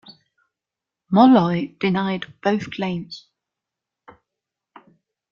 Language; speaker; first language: English; non-native, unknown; German